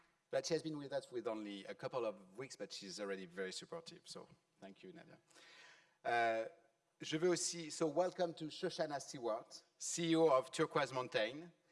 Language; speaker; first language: English; non-native, fluent; French